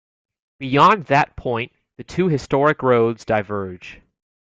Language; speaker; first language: English; native; English